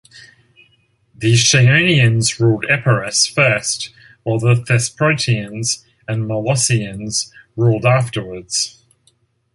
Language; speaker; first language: English; native; English